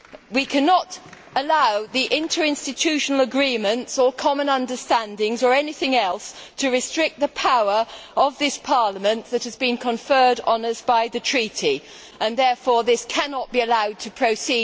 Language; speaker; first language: English; native; English